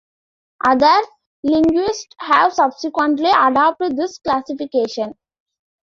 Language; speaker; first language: English; non-native, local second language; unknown